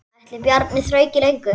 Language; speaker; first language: Icelandic; native; Icelandic